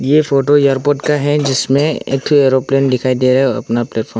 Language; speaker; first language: Hindi; non-native, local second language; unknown